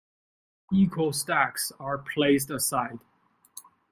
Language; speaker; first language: English; non-native, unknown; Chinese